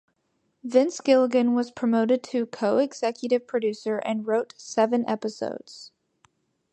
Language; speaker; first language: English; native; English